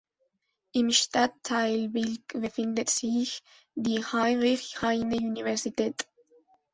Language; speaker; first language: German; non-native, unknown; Spanish